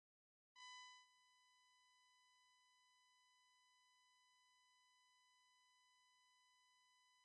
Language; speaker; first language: English; native; English